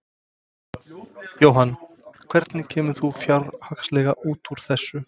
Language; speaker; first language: Icelandic; non-native, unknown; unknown